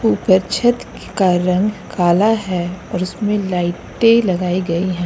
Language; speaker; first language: Hindi; native; Hindi